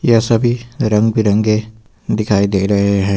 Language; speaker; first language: Hindi; native; Hindi